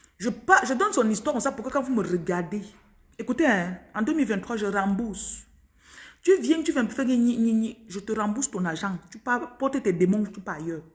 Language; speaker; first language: French; non-native, local second language; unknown